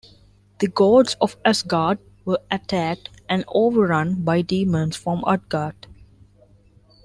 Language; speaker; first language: English; non-native, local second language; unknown